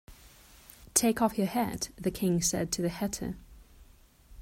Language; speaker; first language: English; non-native, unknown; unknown